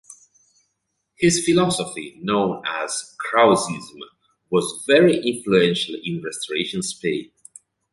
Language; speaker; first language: English; native; English